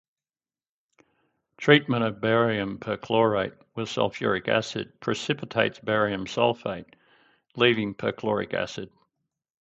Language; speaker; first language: English; native; English